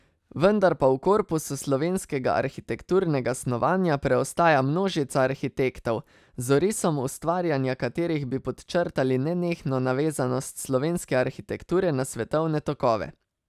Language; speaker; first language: Slovenian; native; Slovenian